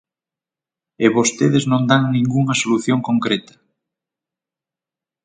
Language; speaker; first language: Galician; native; Galician